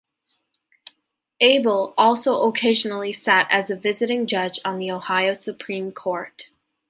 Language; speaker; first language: English; native; English